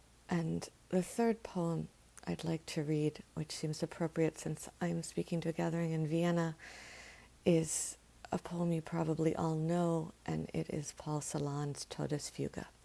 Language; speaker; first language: English; native; English